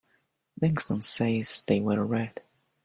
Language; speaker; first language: English; non-native, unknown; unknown